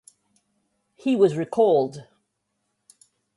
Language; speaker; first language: English; native; English